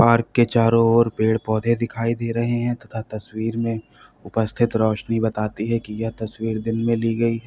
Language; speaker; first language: Hindi; native; Hindi